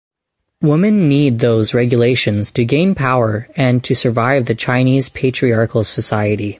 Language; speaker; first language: English; native; English